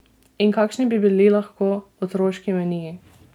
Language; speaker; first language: Slovenian; native; Slovenian